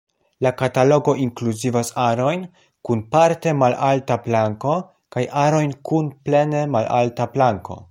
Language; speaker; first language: Esperanto; non-native, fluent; Polish